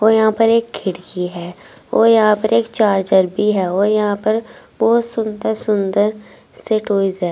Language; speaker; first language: Hindi; native; Hindi